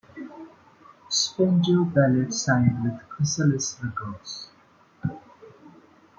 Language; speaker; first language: English; non-native, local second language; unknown